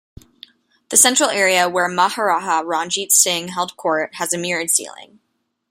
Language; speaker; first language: English; native; English